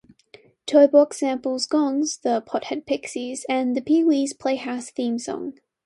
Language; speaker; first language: English; non-native, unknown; Chinese